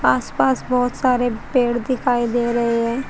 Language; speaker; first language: Hindi; native; Hindi